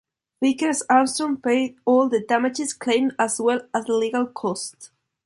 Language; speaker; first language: English; non-native, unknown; Spanish